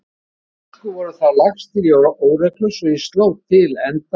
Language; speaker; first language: Icelandic; native; Icelandic